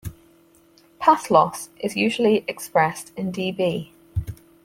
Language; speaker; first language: English; native; English